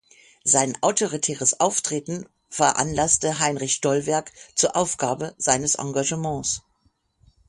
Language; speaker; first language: German; native; German